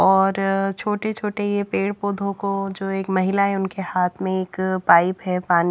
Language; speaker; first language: Hindi; native; Hindi